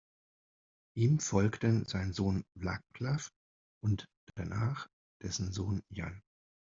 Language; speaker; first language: German; non-native, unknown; Spanish